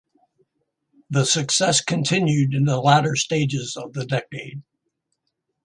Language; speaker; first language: English; native; English